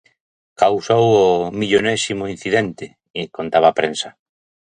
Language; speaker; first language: Galician; native; Galician